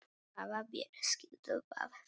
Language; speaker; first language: Icelandic; non-native, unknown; Polish